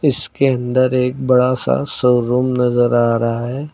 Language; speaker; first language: Hindi; native; Hindi